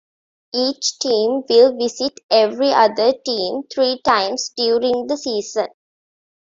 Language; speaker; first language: English; non-native, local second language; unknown